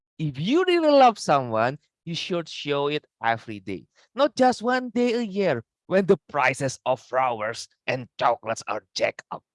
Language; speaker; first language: English; non-native, fluent; Indonesian